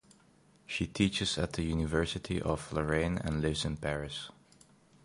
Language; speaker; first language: English; native; English